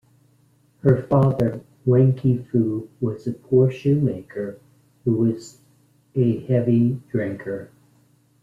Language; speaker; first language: English; native; English